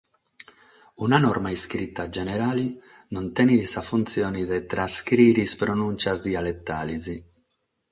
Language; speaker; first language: Sardinian; non-native, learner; Catalan